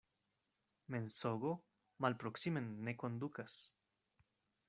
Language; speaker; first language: Esperanto; non-native, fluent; Spanish